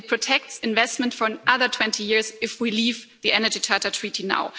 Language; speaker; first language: English; non-native, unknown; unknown